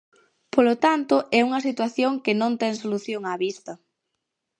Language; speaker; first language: Galician; native; Galician